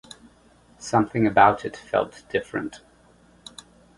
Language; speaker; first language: English; native; English